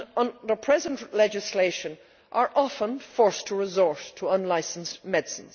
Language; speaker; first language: English; native; English